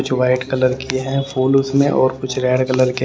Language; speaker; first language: Hindi; native; Hindi